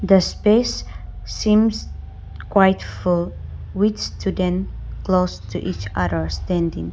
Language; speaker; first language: English; non-native, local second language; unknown